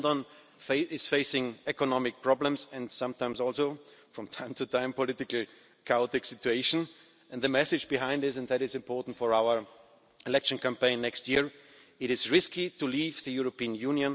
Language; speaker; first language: English; non-native, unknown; German